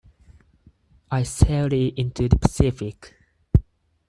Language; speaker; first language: English; non-native, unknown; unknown